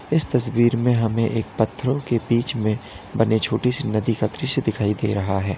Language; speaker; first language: Hindi; native; Hindi